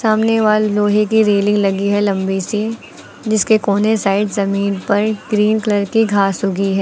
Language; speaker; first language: Hindi; native; Hindi